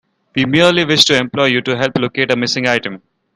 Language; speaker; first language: English; non-native, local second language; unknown